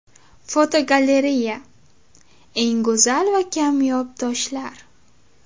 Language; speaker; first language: Uzbek; native; Uzbek